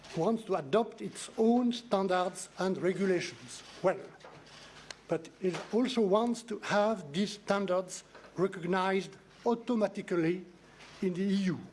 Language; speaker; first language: English; non-native, fluent; French